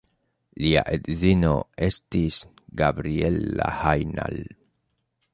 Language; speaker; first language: Esperanto; non-native, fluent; Spanish